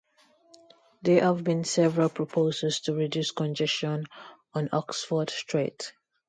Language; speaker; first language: English; non-native, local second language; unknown